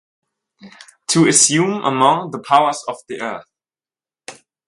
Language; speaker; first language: English; non-native, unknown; German